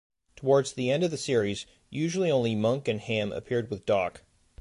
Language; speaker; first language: English; native; English